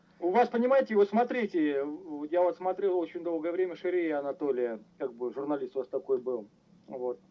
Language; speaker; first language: Russian; native; Russian